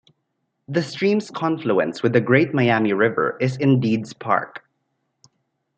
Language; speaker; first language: English; non-native, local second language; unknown